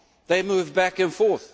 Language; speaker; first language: English; non-native, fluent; Swedish